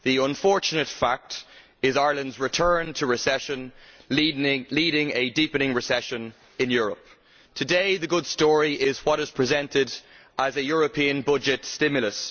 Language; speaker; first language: English; native; English